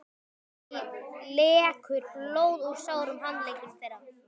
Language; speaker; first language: Icelandic; native; Icelandic